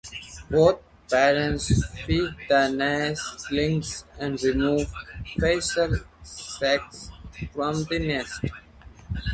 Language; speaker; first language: English; non-native, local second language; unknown